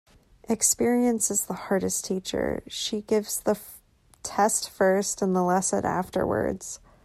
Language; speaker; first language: English; native; English